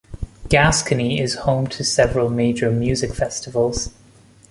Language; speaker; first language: English; non-native, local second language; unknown